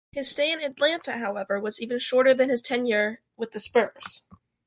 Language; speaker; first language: English; native; English